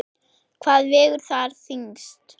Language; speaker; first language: Icelandic; non-native, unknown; German